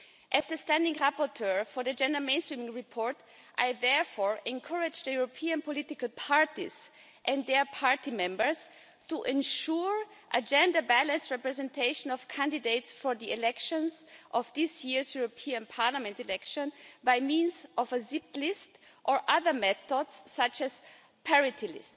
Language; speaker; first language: English; non-native, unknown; German